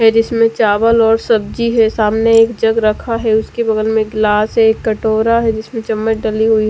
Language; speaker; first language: Hindi; non-native, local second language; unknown